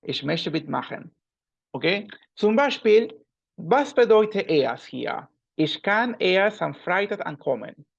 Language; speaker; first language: German; non-native, learner; Spanish